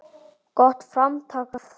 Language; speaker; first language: Icelandic; native; Icelandic